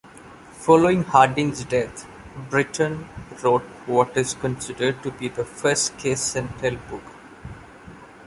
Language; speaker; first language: English; non-native, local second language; Malayalam